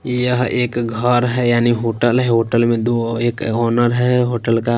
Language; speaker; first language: Hindi; non-native, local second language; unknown